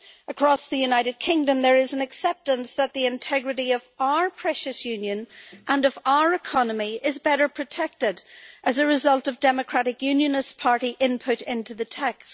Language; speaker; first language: English; native; English